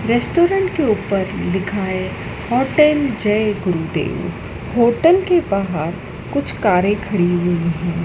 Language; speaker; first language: Hindi; native; Hindi